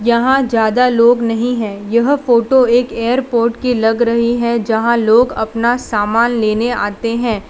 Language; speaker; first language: Hindi; non-native, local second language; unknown